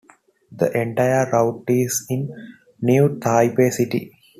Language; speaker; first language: English; non-native, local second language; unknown